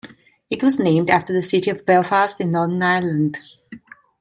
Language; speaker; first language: English; non-native, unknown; Italian